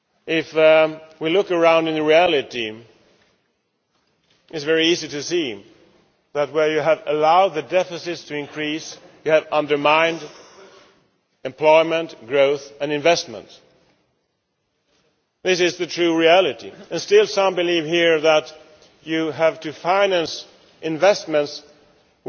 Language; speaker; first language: English; non-native, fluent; Swedish